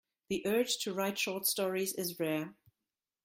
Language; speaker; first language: English; non-native, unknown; German